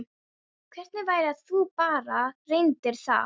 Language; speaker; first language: Icelandic; non-native, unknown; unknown